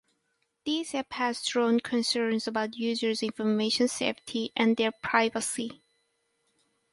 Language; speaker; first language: English; native; English